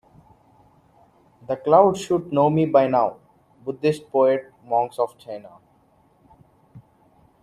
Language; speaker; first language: English; non-native, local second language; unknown